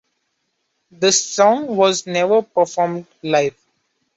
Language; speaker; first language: English; non-native, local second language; Marathi